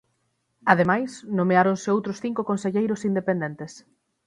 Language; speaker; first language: Galician; native; Galician